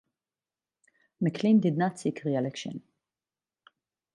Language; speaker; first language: English; non-native, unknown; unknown